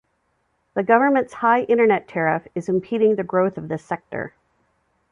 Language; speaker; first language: English; native; English